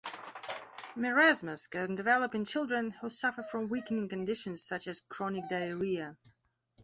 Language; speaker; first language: English; non-native, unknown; Belarusian